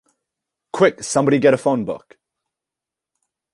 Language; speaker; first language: English; native; English